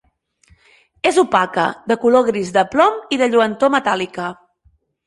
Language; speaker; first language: Catalan; non-native, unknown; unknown